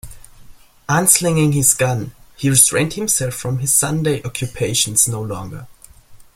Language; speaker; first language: English; non-native, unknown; German